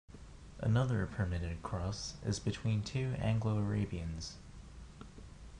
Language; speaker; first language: English; non-native, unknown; Japanese